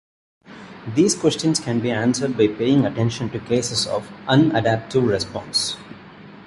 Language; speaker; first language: English; non-native, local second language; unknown